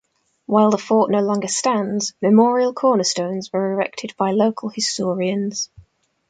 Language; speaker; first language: English; native; English